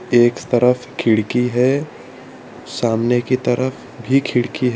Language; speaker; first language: Hindi; non-native, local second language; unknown